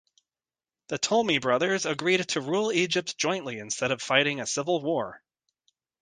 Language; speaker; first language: English; native; English